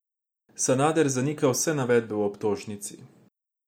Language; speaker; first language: Slovenian; non-native, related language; Croatian